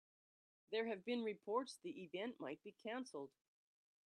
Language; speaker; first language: English; native; English